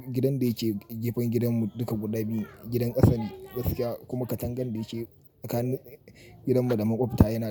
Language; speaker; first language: Hausa; native; Hausa